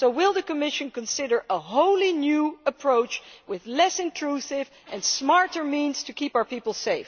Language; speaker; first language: English; non-native, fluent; Dutch